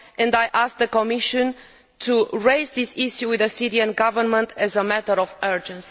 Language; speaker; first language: English; non-native, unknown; Romanian